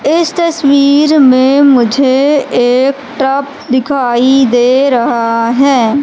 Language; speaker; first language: Hindi; native; Hindi